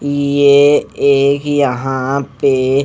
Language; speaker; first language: Hindi; non-native, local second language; Punjabi